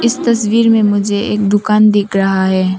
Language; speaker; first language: Hindi; non-native, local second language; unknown